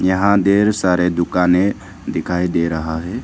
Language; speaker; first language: Hindi; non-native, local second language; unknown